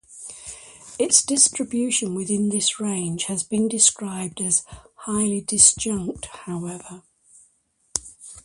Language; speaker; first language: English; native; English